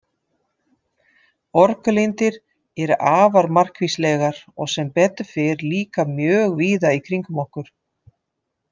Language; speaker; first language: Icelandic; non-native, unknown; Dutch